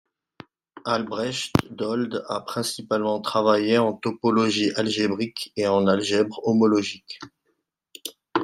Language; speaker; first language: French; non-native, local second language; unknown